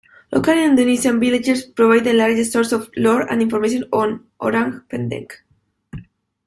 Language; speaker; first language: English; non-native, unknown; Spanish